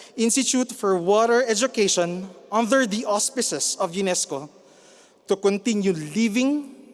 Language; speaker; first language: English; non-native, local second language; Filipino